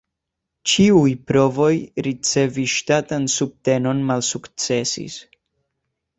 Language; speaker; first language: Esperanto; non-native, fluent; Spanish